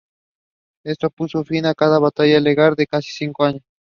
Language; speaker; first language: English; non-native, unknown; Spanish